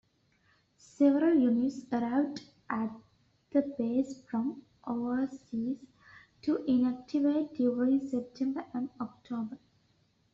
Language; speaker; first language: English; native; English